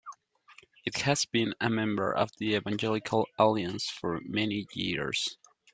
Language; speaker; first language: English; non-native, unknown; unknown